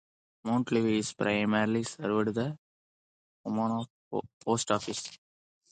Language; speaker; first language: English; non-native, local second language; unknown